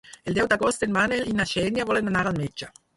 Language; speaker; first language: Catalan; non-native, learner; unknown